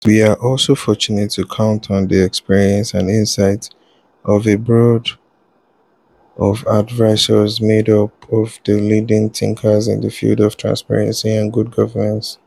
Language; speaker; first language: English; non-native, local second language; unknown